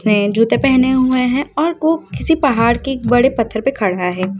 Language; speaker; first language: Hindi; native; Hindi